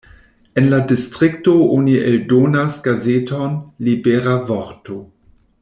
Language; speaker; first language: Esperanto; non-native, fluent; German